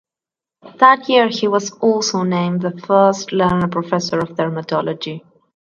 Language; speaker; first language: English; non-native, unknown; Spanish